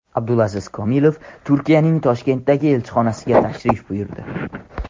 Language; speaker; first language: Uzbek; non-native, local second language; Tajik